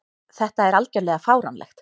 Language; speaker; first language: Icelandic; native; Icelandic